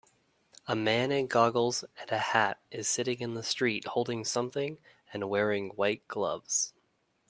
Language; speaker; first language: English; native; English